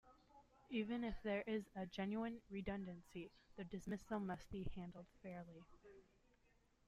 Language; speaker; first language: English; native; English